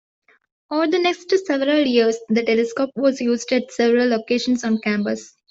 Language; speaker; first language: English; non-native, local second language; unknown